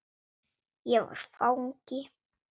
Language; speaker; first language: Icelandic; non-native, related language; Swedish